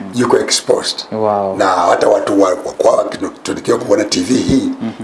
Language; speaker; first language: Swahili; non-native, local second language; Luyia